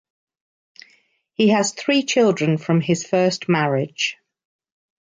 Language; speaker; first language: English; native; English